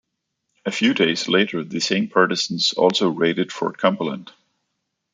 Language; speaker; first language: English; non-native, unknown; Danish